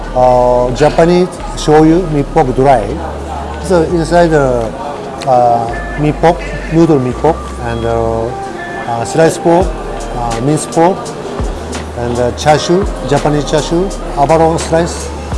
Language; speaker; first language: English; non-native, fluent; Japanese